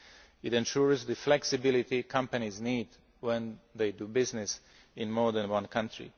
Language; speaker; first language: English; non-native, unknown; Slovak